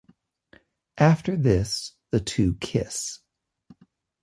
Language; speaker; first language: English; native; English